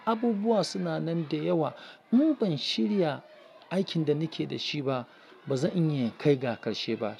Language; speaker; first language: Hausa; non-native, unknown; Yoruba